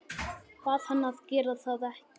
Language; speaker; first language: Icelandic; native; Icelandic